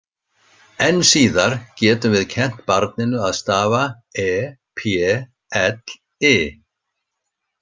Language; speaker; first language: Icelandic; native; Icelandic